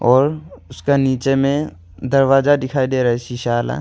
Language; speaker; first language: Hindi; non-native, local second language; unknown